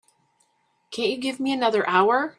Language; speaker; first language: English; native; English